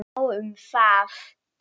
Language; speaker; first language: Icelandic; non-native, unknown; Polish